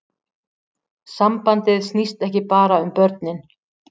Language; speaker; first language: Icelandic; native; Icelandic